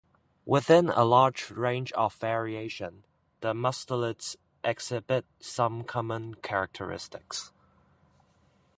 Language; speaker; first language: English; non-native, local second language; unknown